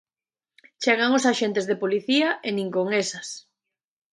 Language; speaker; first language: Galician; native; Galician